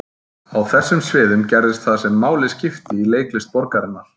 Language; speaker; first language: Icelandic; native; Icelandic